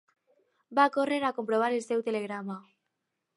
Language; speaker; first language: Catalan; non-native, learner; Spanish